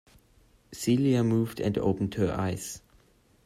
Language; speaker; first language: English; non-native, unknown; German